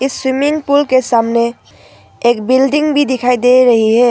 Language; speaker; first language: Hindi; non-native, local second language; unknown